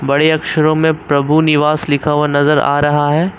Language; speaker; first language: Hindi; native; Hindi